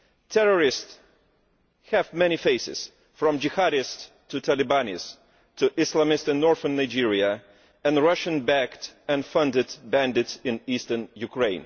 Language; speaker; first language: English; non-native, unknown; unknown